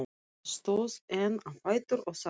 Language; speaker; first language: Icelandic; non-native, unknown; Russian